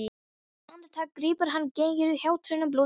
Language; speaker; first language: Icelandic; non-native, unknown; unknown